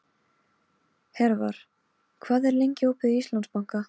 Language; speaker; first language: Icelandic; non-native, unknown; Polish